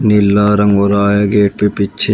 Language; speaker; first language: Hindi; native; Hindi